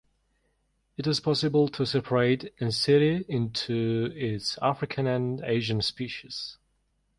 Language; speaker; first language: English; non-native, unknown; Mongolian